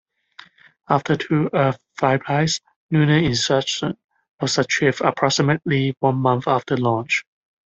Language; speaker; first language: English; non-native, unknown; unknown